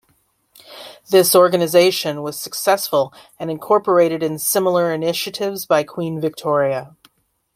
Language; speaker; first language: English; native; English